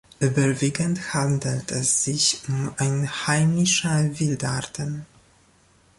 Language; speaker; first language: German; non-native, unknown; Polish